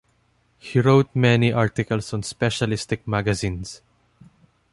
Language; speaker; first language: English; non-native, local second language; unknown